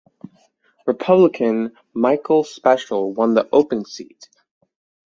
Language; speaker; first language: English; native; English